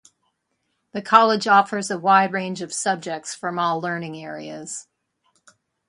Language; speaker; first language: English; native; English